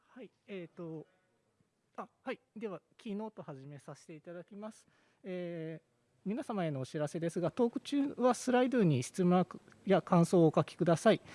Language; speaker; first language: Japanese; native; Japanese